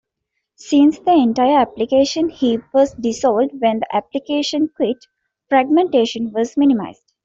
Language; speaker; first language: English; non-native, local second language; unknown